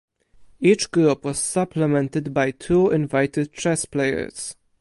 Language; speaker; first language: English; non-native, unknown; Polish